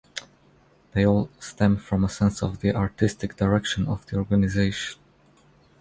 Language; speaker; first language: English; non-native, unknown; Croatian